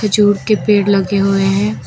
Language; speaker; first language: Hindi; native; Hindi